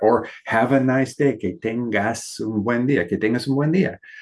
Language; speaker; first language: Spanish; non-native, learner; English